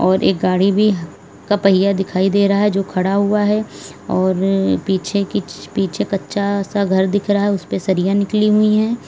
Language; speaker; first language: Hindi; native; Hindi